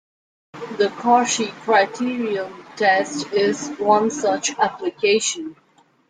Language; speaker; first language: English; non-native, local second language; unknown